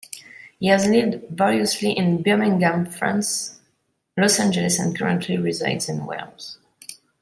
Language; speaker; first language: English; non-native, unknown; French